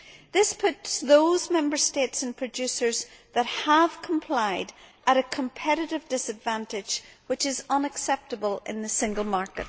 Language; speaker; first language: English; native; English